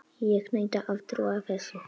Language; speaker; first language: Icelandic; non-native, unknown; Polish